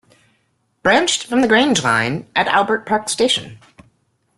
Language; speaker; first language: English; native; English